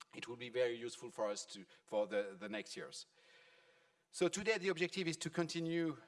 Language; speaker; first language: English; non-native, fluent; French